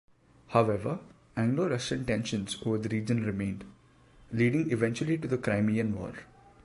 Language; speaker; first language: English; non-native, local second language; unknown